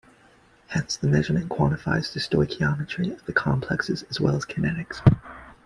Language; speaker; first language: English; native; English